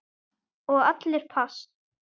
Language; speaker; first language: Icelandic; native; Icelandic